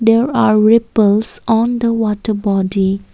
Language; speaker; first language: English; non-native, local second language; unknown